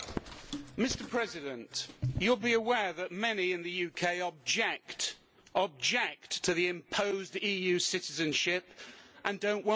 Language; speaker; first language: English; native; English